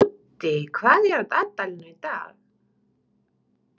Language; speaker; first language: Icelandic; non-native, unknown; Romanian